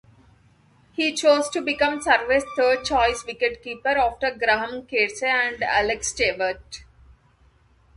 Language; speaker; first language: English; non-native, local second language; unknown